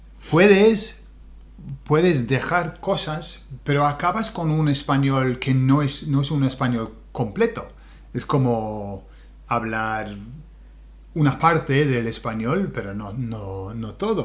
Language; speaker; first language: Spanish; non-native, fluent; English